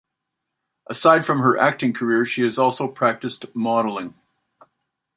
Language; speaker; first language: English; native; English